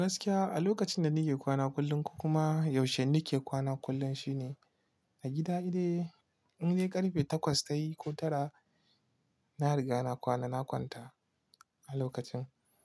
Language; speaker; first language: Hausa; non-native, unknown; Igbo